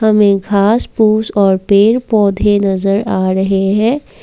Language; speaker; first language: Hindi; non-native, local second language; Assamese